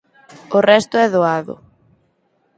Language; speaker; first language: Galician; native; Galician